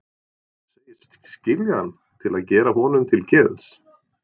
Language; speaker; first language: Icelandic; non-native, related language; Norwegian